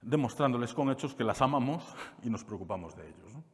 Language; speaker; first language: Spanish; non-native, local second language; Galician